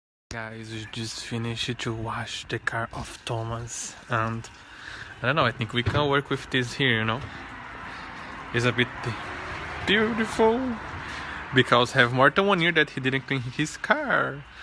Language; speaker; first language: English; non-native, learner; Portuguese